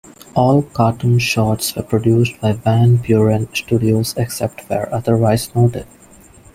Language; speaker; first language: English; non-native, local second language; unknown